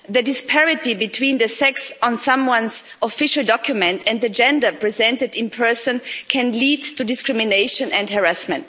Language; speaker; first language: English; non-native, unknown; German